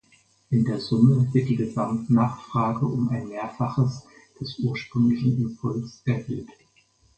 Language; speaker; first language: German; native; German